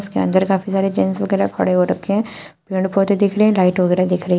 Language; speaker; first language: Hindi; native; Hindi